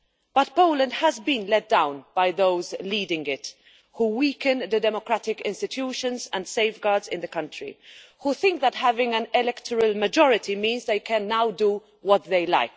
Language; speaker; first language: English; non-native, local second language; Maltese